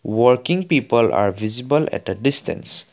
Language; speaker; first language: English; non-native, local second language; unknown